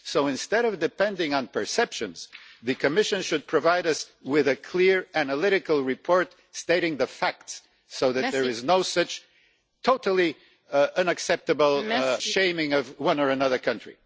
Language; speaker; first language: English; non-native, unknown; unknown